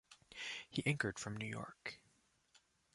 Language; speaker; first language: English; native; English